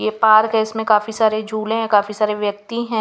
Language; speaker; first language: Hindi; non-native, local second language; Punjabi